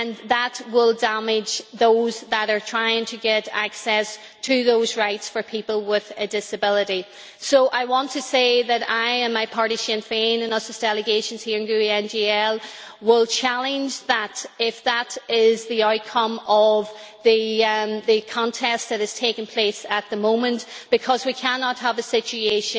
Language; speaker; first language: English; native; English